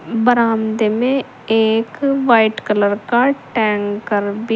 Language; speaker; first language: Hindi; native; Hindi